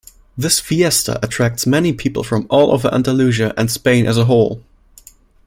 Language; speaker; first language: English; non-native, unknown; German